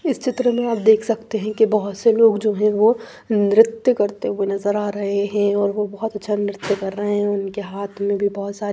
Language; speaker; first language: Hindi; non-native, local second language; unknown